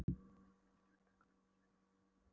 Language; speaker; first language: Icelandic; non-native, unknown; Polish